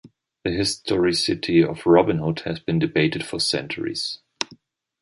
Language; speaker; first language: English; non-native, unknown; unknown